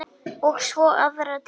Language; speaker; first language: Icelandic; native; Icelandic